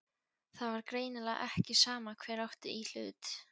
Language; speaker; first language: Icelandic; non-native, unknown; Polish